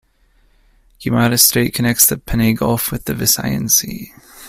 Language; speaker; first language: English; native; English